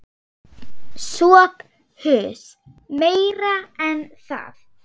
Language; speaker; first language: Icelandic; non-native, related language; Swedish